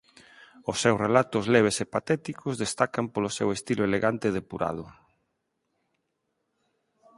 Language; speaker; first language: Galician; non-native, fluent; Spanish